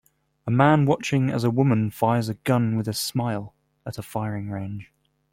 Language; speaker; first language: English; native; English